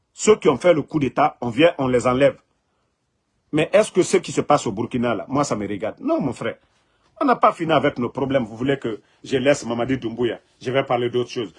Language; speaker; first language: French; non-native, local second language; Mandingo